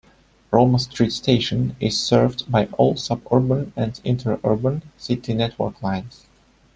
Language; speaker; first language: English; non-native, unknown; Russian